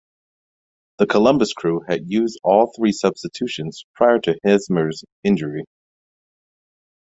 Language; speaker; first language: English; native; English